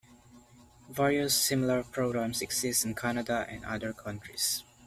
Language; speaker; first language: English; non-native, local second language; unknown